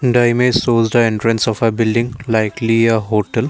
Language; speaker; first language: English; non-native, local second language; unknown